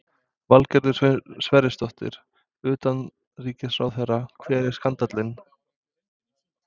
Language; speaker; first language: Icelandic; non-native, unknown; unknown